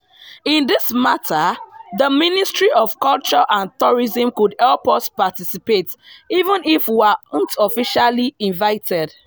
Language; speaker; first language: English; non-native, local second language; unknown